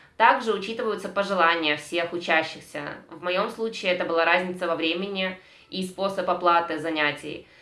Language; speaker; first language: Russian; native; Russian